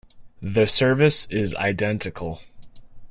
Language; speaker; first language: English; native; English